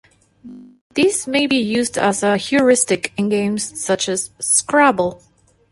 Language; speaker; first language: English; non-native, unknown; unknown